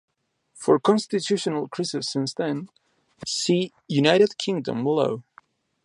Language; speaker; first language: English; non-native, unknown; Spanish